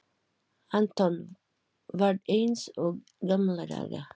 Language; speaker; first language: Icelandic; non-native, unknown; Filipino